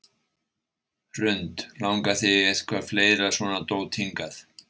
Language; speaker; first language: Icelandic; native; Icelandic